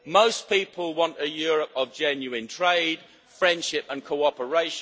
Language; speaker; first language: English; native; English